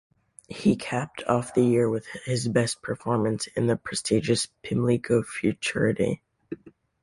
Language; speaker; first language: English; native; English